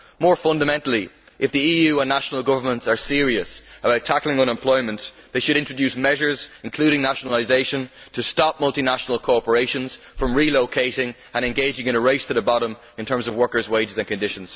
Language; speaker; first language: English; native; English